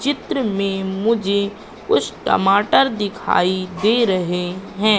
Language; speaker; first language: Hindi; native; Hindi